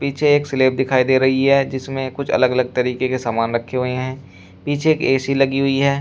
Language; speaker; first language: Hindi; native; Hindi